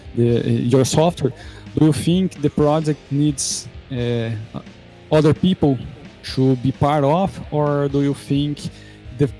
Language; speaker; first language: English; non-native, fluent; Portuguese